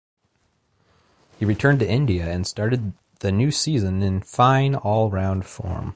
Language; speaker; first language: English; native; English